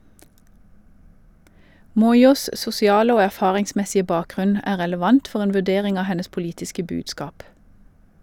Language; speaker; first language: Norwegian; native; Norwegian